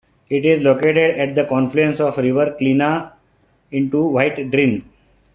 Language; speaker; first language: English; non-native, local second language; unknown